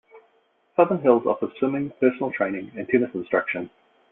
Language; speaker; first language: English; native; English